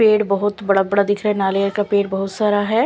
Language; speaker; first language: Hindi; non-native, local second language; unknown